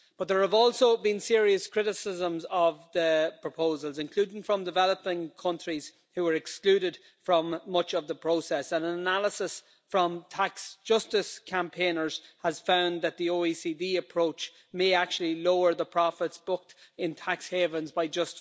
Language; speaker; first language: English; native; English